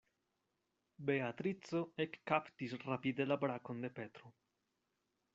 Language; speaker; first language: Esperanto; non-native, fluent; Spanish